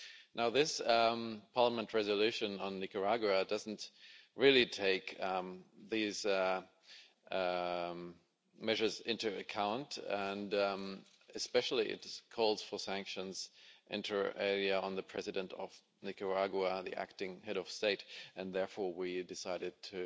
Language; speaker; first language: English; non-native, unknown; German